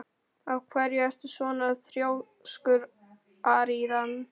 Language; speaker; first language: Icelandic; non-native, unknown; Polish